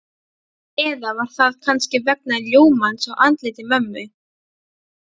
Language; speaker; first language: Icelandic; non-native, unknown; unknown